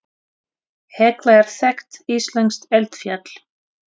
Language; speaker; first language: Icelandic; non-native, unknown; Russian